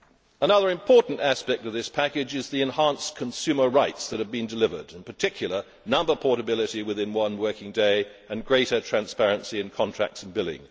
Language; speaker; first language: English; native; English